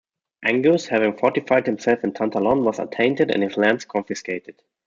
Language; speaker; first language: English; non-native, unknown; German